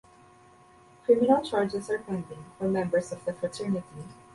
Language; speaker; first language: English; non-native, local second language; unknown